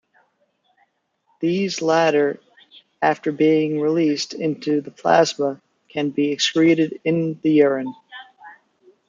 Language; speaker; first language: English; native; English